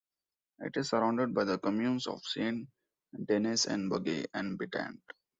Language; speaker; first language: English; non-native, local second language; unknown